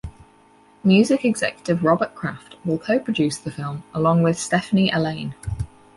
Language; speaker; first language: English; native; English